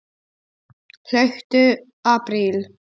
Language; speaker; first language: Icelandic; non-native, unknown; Polish